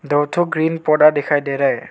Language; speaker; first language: Hindi; non-native, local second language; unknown